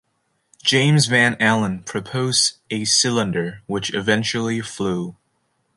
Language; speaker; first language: English; native; English